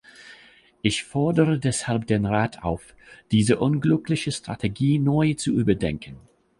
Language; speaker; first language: German; non-native, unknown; English